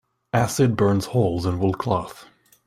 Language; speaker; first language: English; native; English